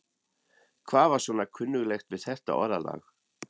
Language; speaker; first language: Icelandic; non-native, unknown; German